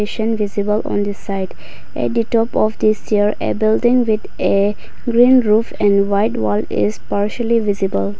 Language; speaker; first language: English; non-native, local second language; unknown